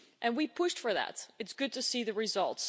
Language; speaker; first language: English; non-native, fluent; Dutch